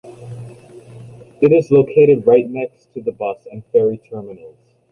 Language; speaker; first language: English; native; English